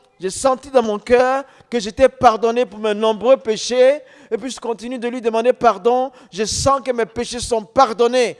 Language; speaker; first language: French; non-native, local second language; Dyula